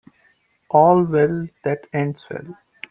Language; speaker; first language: English; non-native, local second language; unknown